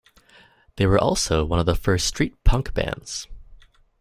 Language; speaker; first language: English; native; English